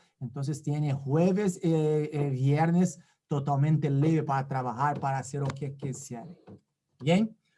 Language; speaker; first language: Spanish; non-native, related language; Portuguese